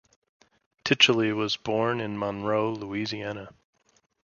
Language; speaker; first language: English; native; English